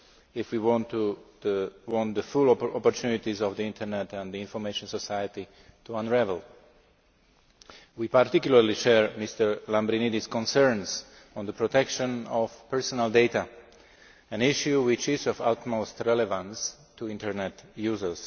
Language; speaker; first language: English; non-native, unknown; Slovak